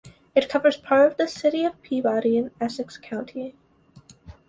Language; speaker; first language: English; native; English